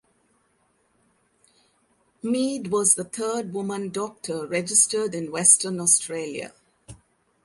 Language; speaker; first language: English; non-native, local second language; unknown